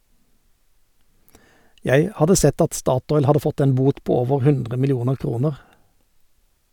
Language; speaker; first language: Norwegian; native; Norwegian